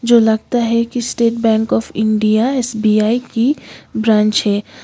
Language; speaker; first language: Hindi; non-native, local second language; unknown